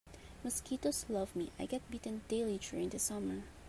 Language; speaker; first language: English; non-native, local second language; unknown